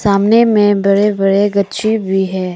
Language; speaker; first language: Hindi; non-native, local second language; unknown